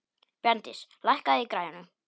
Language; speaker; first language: Icelandic; non-native, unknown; Polish